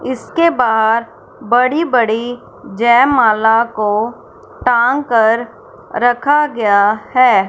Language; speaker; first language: Hindi; non-native, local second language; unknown